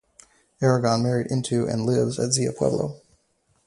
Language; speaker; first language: English; native; English